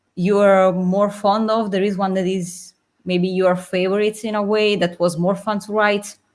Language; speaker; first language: English; non-native, fluent; Italian